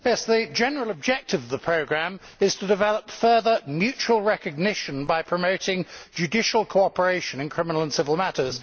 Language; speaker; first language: English; native; English